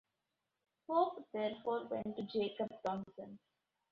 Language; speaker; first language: English; non-native, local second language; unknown